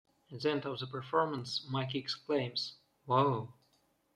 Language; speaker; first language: English; non-native, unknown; Russian